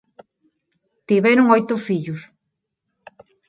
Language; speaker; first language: Galician; non-native, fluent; Spanish